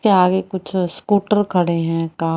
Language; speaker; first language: Hindi; native; Hindi